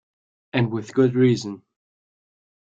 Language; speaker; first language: English; non-native, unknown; German